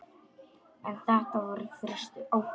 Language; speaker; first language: Icelandic; non-native, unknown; Polish